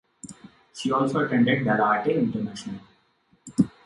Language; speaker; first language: English; non-native, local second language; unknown